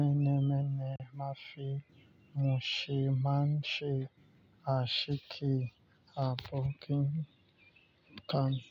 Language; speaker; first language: Hausa; non-native, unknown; Yoruba